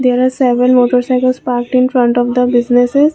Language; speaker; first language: English; non-native, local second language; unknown